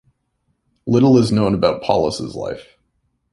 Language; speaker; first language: English; native; English